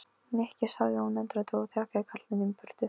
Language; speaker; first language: Icelandic; non-native, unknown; Polish